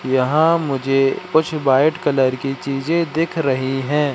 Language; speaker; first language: Hindi; native; Hindi